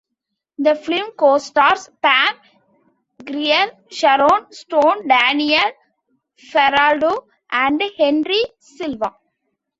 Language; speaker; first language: English; non-native, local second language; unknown